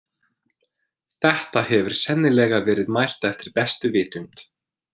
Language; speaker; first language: Icelandic; non-native, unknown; English